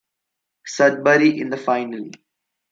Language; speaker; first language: English; non-native, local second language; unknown